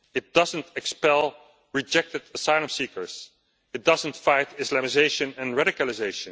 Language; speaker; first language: English; non-native, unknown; Dutch